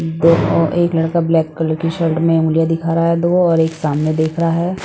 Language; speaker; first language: Hindi; non-native, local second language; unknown